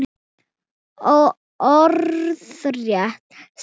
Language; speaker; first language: Icelandic; non-native, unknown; Thai